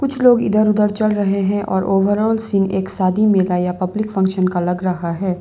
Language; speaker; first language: Hindi; non-native, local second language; Assamese